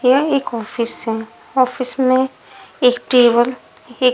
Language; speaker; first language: Hindi; non-native, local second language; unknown